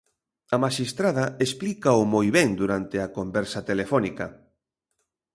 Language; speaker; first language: Galician; native; Galician